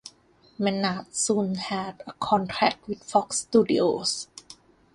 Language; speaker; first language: English; non-native, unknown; Thai